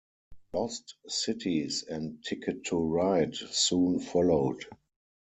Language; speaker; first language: English; non-native, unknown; German